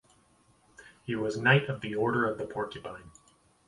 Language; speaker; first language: English; native; English